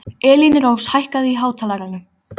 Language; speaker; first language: Icelandic; native; Icelandic